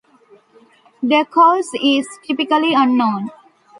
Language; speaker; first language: English; non-native, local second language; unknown